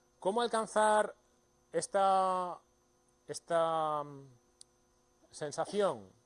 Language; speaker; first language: Spanish; native; Spanish